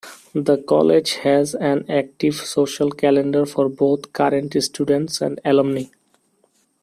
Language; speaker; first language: English; non-native, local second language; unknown